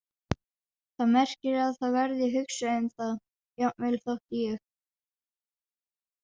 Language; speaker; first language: Icelandic; non-native, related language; Danish